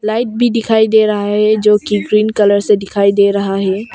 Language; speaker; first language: Hindi; early bilingual, other home language; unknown